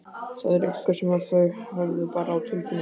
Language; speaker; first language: Icelandic; native; Icelandic